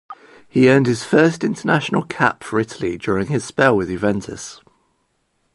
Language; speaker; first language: English; native; English